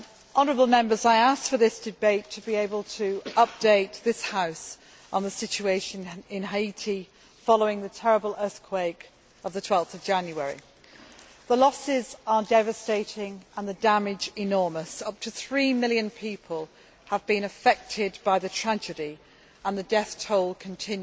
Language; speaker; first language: English; native; English